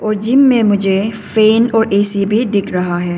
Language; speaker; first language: Hindi; non-native, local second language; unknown